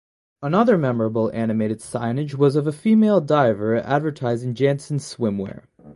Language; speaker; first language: English; native; English